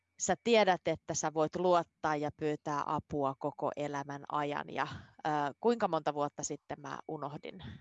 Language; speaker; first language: Finnish; native; Finnish